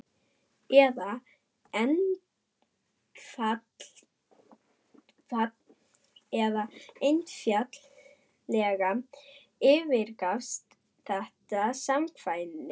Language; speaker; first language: Icelandic; non-native, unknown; German